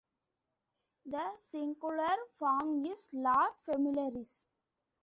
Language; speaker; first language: English; non-native, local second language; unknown